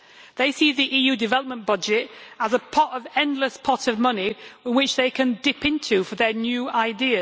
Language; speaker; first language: English; native; English